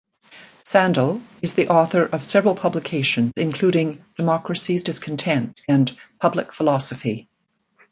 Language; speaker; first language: English; native; English